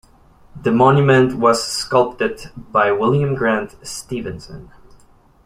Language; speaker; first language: English; non-native, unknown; Spanish